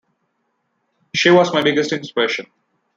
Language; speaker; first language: English; non-native, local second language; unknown